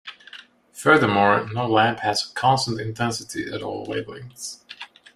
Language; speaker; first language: English; non-native, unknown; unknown